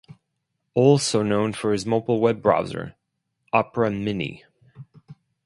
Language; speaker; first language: English; non-native, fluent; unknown